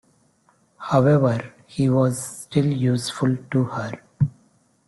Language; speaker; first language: English; non-native, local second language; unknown